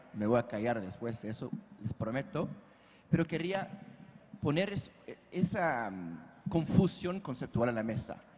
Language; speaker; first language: Spanish; non-native, fluent; English